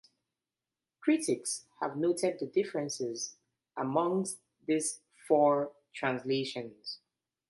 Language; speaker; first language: English; native; English